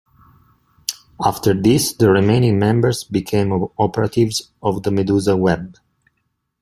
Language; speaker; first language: English; non-native, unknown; Italian